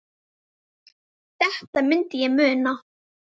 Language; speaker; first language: Icelandic; native; Icelandic